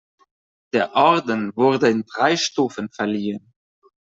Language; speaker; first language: German; non-native, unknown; Catalan